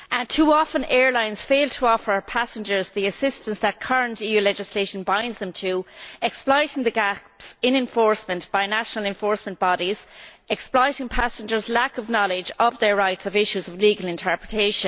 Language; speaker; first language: English; native; English